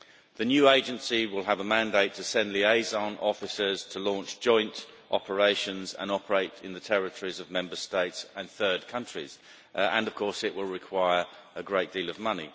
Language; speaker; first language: English; native; English